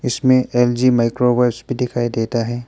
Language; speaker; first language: Hindi; non-native, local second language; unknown